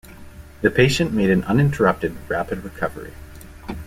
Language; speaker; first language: English; native; English